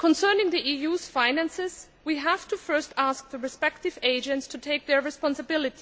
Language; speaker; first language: English; non-native, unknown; Greek